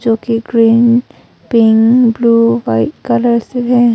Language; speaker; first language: Hindi; early bilingual, other home language; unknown